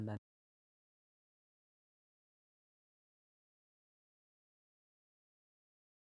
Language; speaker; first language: Amharic; native; Amharic